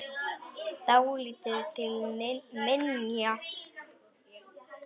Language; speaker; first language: Icelandic; non-native, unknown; Polish